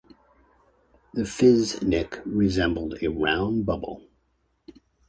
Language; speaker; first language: English; native; English